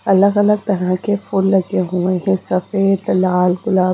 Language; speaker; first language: Hindi; non-native, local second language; Punjabi